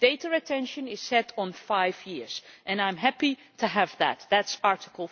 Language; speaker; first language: English; non-native, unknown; Dutch